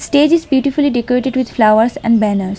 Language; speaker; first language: English; non-native, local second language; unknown